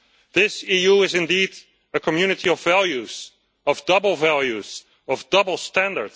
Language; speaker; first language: English; non-native, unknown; Dutch